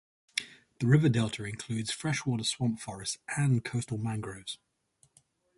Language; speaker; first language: English; native; English